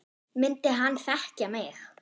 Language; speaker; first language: Icelandic; non-native, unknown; German